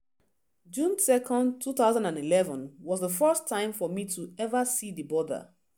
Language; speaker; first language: English; non-native, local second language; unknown